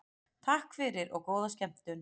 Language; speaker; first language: Icelandic; native; Icelandic